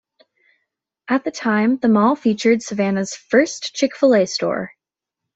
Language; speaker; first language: English; native; English